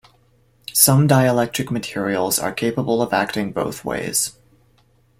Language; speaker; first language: English; native; English